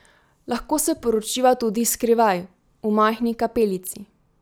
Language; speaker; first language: Slovenian; native; Slovenian